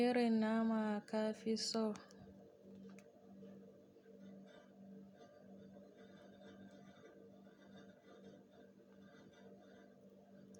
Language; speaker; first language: Hausa; native; Hausa